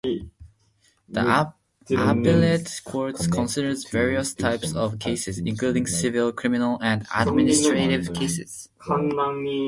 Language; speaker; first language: English; non-native, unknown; Japanese